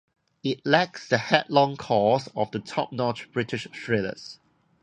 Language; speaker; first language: English; non-native, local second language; Cantonese